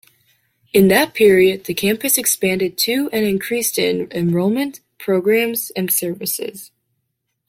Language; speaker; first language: English; native; English